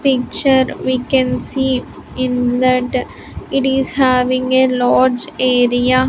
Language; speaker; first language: English; non-native, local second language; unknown